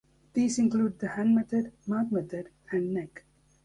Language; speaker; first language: English; native; English